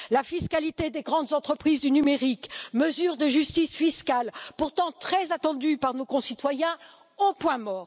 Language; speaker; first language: French; native; French